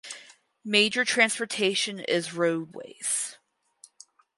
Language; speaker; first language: English; native; English